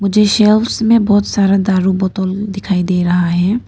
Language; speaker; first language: Hindi; non-native, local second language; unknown